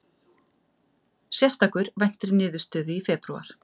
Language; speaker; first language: Icelandic; native; Icelandic